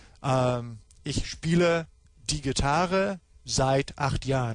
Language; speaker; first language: German; non-native, fluent; English